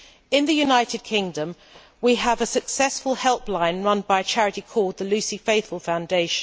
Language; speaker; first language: English; native; English